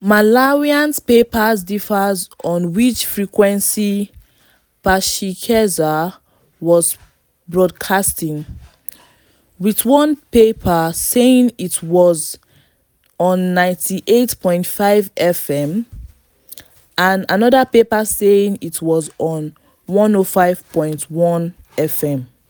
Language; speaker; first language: English; non-native, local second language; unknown